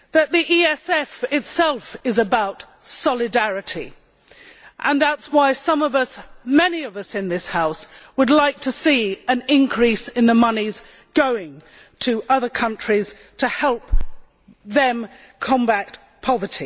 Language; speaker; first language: English; native; English